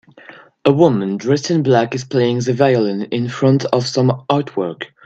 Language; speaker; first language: English; non-native, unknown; French